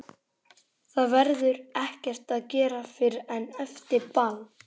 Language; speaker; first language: Icelandic; native; Icelandic